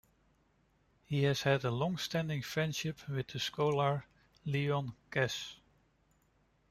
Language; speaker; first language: English; non-native, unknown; Dutch